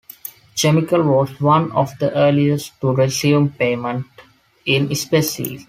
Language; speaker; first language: English; non-native, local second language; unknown